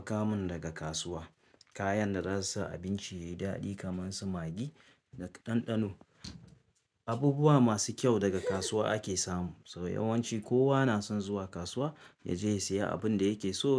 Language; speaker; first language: Hausa; native; Hausa